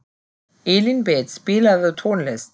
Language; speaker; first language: Icelandic; non-native, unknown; German